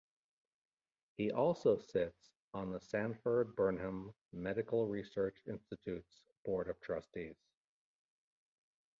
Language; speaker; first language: English; native; English